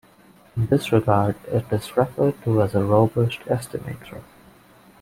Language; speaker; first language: English; non-native, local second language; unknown